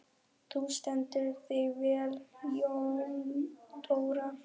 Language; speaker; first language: Icelandic; non-native, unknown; German